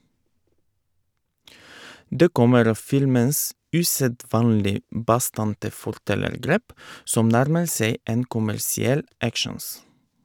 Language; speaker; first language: Norwegian; non-native, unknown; Bulgarian